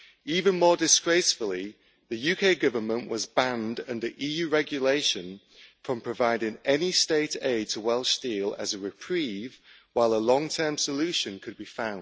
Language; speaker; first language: English; native; English